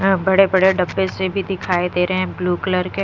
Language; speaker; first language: Hindi; non-native, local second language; Punjabi